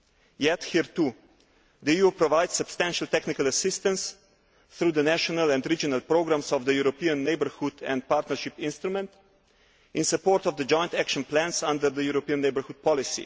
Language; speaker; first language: English; non-native, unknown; Slovenian